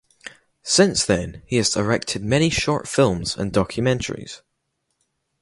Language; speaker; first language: English; native; English